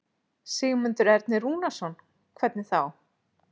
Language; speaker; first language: Icelandic; native; Icelandic